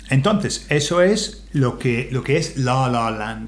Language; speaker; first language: Spanish; non-native, fluent; English